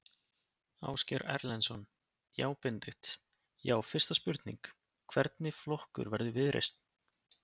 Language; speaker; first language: Icelandic; native; Icelandic